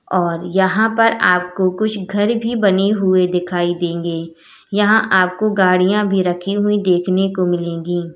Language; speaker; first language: Hindi; native; Hindi